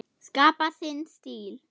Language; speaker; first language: Icelandic; non-native, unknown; German